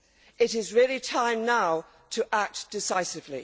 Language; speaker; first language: English; native; English